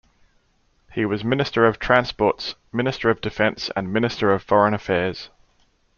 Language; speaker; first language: English; native; English